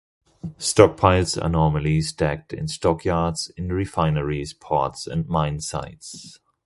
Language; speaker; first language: English; non-native, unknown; German